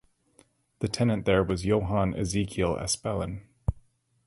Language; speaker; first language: English; native; English